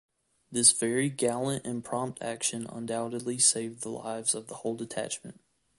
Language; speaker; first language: English; native; English